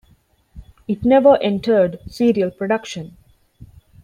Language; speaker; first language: English; non-native, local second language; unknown